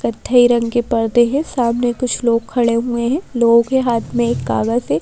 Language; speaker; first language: Hindi; native; Hindi